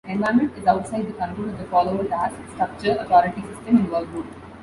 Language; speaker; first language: English; non-native, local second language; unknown